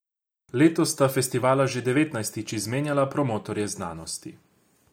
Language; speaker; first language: Slovenian; non-native, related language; Croatian